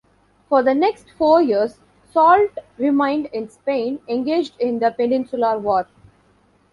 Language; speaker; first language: English; non-native, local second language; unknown